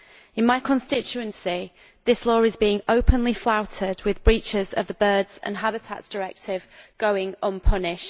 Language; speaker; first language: English; native; English